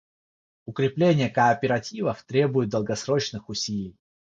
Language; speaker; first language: Russian; non-native, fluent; Georgian